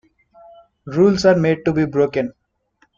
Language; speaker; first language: English; non-native, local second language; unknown